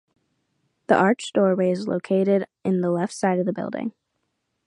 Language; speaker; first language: English; native; English